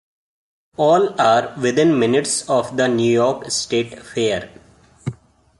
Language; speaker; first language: English; non-native, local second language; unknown